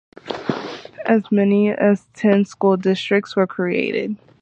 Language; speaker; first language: English; native; English